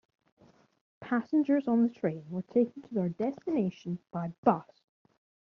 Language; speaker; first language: English; native; English